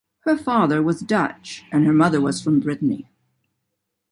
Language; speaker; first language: English; native; English